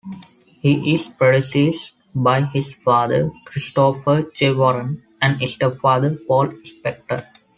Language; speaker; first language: English; non-native, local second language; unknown